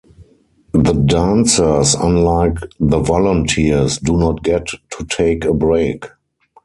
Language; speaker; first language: English; non-native, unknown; German